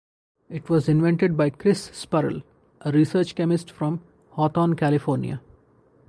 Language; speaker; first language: English; non-native, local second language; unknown